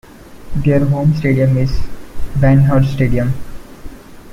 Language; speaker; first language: English; non-native, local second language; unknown